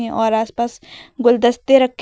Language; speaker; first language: Hindi; native; Hindi